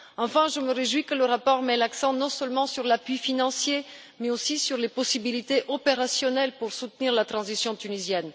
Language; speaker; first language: French; non-native, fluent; Bulgarian